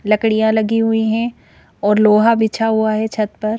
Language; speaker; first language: Hindi; native; Hindi